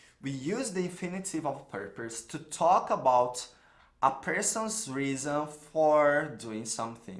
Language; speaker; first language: English; non-native, fluent; Portuguese